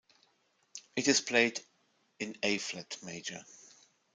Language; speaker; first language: English; non-native, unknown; German